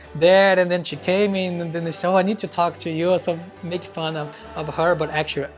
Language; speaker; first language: English; non-native, fluent; Portuguese